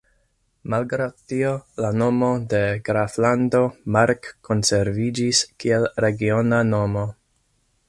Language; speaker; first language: Esperanto; non-native, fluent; English